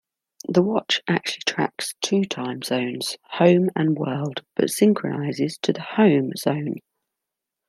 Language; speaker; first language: English; native; English